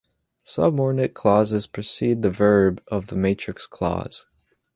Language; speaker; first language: English; native; English